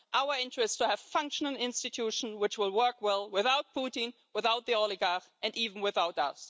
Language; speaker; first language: English; non-native, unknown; German